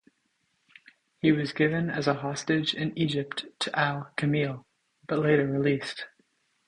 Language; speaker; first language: English; native; English